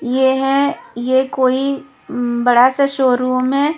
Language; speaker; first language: Hindi; non-native, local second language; Punjabi